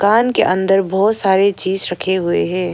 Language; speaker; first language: Hindi; non-native, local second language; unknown